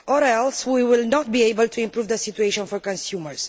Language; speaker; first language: English; non-native, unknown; Romanian